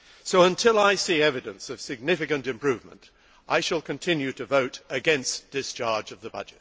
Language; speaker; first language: English; native; English